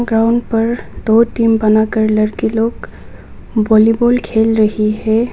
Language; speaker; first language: Hindi; non-native, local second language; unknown